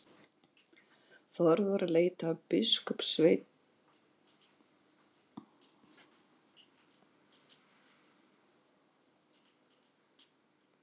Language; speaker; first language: Icelandic; non-native, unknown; Russian